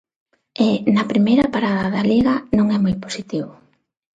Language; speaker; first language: Galician; non-native, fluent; Spanish